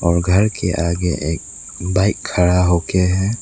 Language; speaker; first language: Hindi; non-native, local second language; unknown